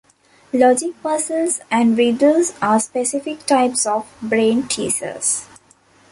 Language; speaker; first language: English; non-native, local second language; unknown